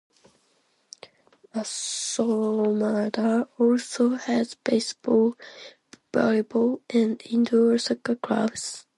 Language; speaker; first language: English; non-native, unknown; Japanese